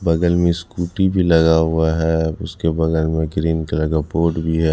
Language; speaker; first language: Hindi; non-native, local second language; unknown